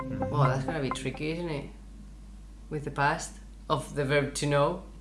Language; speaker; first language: English; non-native, fluent; Spanish